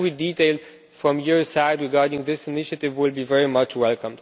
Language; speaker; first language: English; non-native, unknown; Romanian